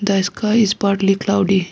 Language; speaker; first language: English; non-native, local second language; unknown